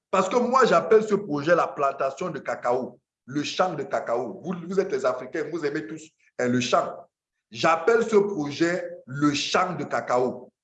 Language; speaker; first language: French; non-native, local second language; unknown